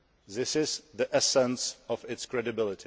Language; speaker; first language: English; non-native, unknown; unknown